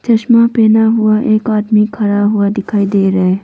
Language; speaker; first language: Hindi; non-native, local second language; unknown